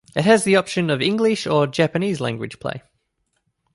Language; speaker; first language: English; native; English